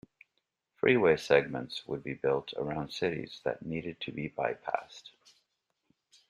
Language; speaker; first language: English; native; English